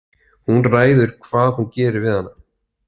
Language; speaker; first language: Icelandic; native; Icelandic